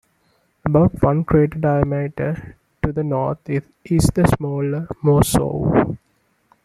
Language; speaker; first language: English; non-native, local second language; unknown